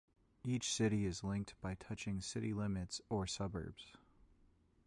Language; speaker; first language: English; native; English